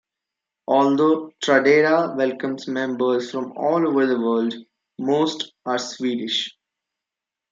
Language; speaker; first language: English; non-native, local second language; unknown